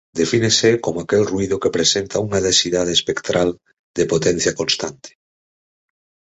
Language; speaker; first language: Galician; native; Galician